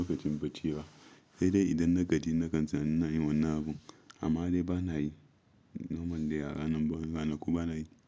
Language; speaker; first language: Hausa; non-native, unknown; Yoruba